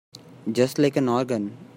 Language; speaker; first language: English; non-native, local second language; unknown